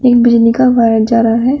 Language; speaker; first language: Hindi; native; Hindi